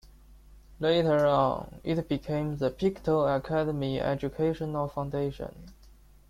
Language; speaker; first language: English; non-native, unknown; Chinese